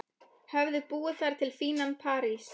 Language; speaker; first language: Icelandic; non-native, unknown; Polish